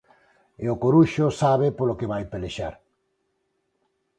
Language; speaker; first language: Galician; non-native, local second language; Spanish